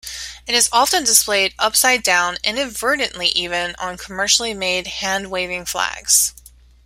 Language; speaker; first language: English; native; English